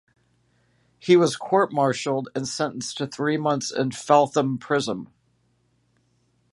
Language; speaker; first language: English; native; English